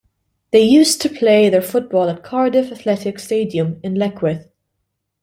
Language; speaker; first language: English; non-native, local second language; Maltese